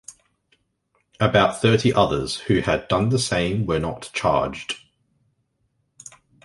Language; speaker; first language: English; native; English